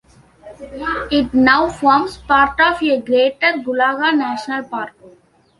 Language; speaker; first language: English; non-native, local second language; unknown